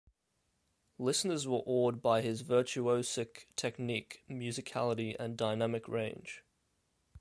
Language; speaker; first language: English; native; English